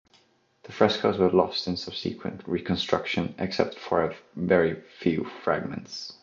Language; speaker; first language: English; non-native, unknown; Estonian